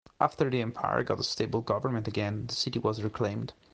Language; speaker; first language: English; non-native, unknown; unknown